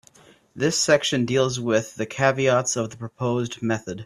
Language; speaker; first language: English; native; English